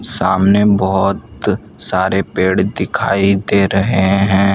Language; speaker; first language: Hindi; non-native, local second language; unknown